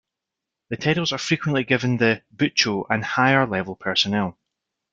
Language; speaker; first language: English; native; English